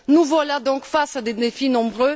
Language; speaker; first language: French; non-native, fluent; Bulgarian